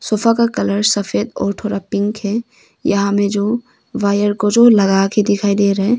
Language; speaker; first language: Hindi; non-native, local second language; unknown